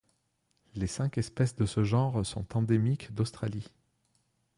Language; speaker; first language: French; non-native, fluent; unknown